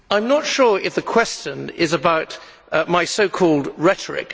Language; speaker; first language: English; native; English